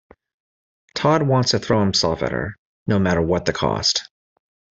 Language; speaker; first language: English; native; English